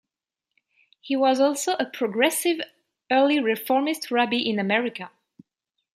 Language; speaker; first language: English; non-native, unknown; French